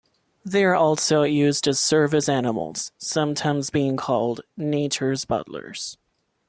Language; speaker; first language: English; non-native, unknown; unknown